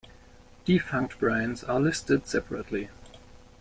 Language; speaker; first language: English; non-native, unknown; German